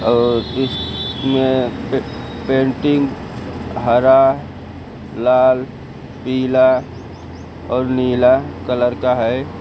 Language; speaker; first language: Hindi; native; Hindi